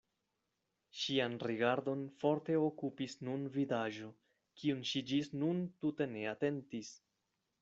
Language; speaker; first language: Esperanto; non-native, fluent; Spanish